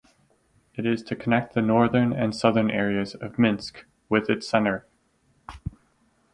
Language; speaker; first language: English; native; English